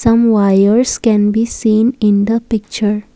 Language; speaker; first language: English; non-native, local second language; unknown